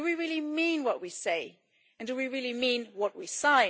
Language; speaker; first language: English; non-native, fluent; German